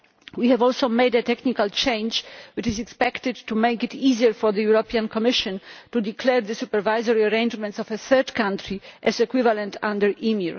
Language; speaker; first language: English; non-native, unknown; Polish